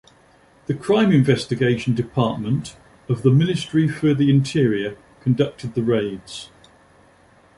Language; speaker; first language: English; native; English